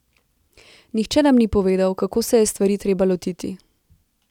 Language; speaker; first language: Slovenian; native; Slovenian